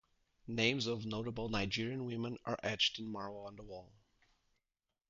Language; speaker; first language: English; native; English